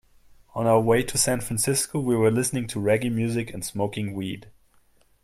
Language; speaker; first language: English; non-native, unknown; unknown